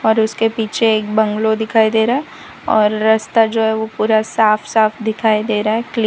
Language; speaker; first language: Hindi; non-native, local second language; Gujarati